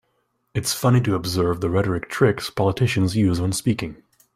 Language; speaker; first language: English; native; English